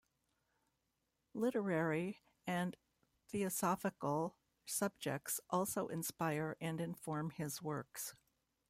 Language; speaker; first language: English; native; English